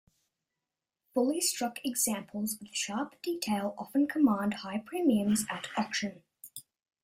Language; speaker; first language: English; native; English